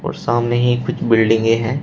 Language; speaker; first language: Hindi; native; Hindi